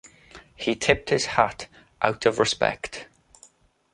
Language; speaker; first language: English; native; English